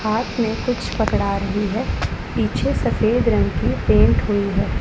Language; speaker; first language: Hindi; non-native, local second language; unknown